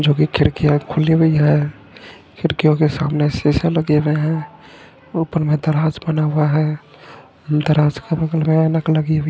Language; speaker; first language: Hindi; non-native, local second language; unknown